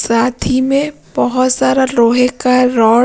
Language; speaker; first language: Hindi; non-native, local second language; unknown